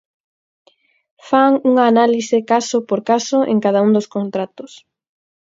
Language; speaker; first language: Galician; native; Galician